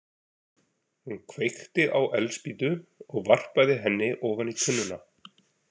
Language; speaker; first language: Icelandic; native; Icelandic